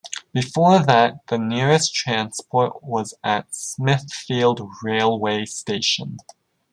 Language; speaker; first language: English; native; English